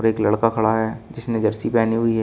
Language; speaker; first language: Hindi; native; Hindi